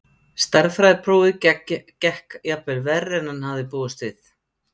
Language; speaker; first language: Icelandic; native; Icelandic